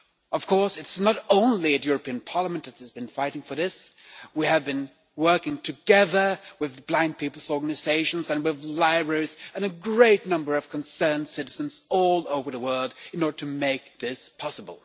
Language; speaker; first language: English; non-native, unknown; Swedish